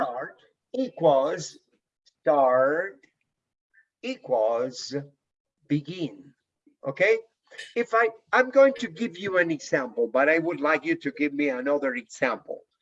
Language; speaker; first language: English; non-native, fluent; Spanish